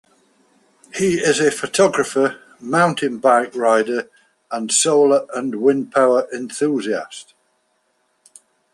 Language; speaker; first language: English; native; English